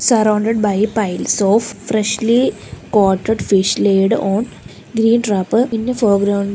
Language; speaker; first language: English; non-native, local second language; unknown